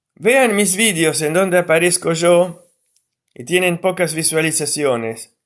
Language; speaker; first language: Spanish; non-native, related language; Italian